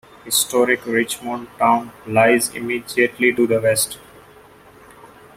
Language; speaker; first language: English; non-native, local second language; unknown